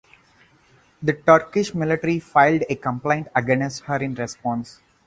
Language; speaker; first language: English; non-native, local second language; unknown